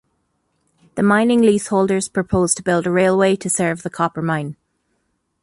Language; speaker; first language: English; native; English